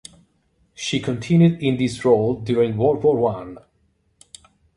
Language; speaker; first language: English; non-native, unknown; Italian